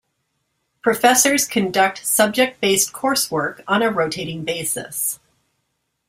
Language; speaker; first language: English; native; English